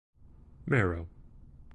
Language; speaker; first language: English; native; English